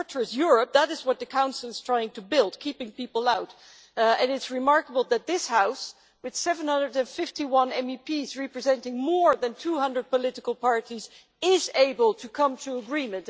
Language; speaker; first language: English; non-native, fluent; Dutch